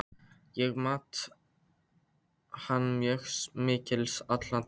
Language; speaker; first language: Icelandic; non-native, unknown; Polish